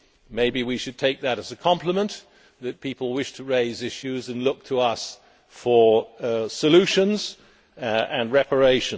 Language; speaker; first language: English; native; English